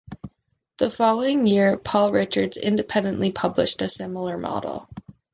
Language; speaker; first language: English; native; English